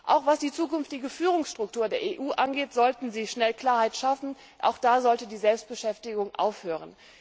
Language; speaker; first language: German; native; German